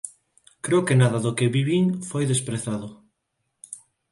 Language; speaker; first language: Galician; non-native, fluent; Spanish